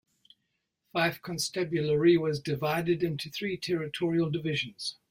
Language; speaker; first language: English; native; English